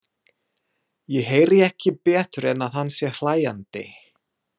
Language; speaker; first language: Icelandic; non-native, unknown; English